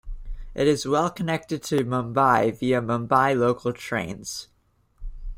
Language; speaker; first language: English; native; English